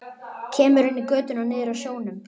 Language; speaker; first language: Icelandic; native; Icelandic